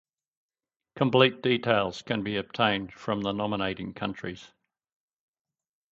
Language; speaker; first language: English; native; English